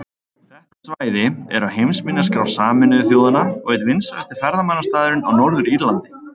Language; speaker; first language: Icelandic; native; Icelandic